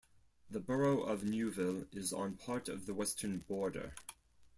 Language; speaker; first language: English; non-native, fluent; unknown